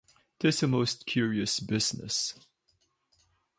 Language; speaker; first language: English; non-native, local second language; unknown